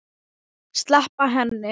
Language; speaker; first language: Icelandic; non-native, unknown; Thai